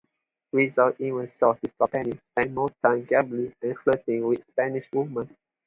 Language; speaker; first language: English; non-native, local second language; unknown